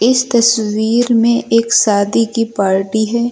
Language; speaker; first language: Hindi; native; Hindi